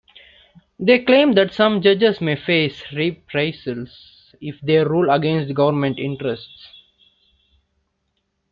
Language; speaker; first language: English; non-native, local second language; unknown